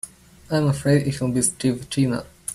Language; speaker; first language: English; native; English